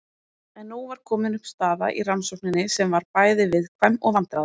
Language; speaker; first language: Icelandic; native; Icelandic